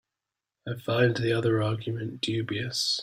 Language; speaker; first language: English; native; English